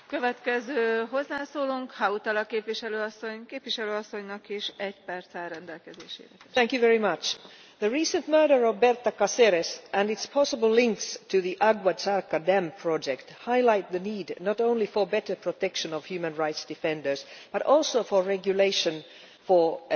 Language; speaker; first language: English; non-native, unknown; Finnish